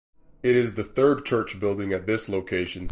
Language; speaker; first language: English; native; English